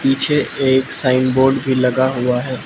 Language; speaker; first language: Hindi; non-native, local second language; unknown